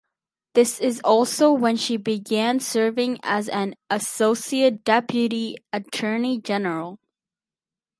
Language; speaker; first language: English; native; English